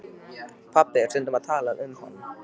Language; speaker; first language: Icelandic; native; Icelandic